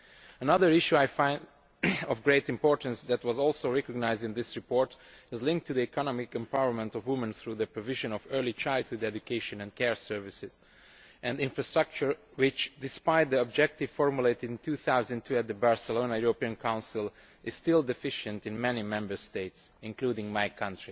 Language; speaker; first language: English; non-native, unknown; Romanian